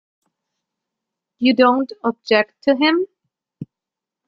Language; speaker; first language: English; non-native, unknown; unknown